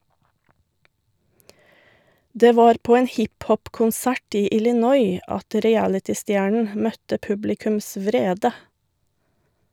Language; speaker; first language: Norwegian; native; Norwegian